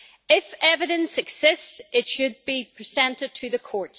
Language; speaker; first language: English; native; English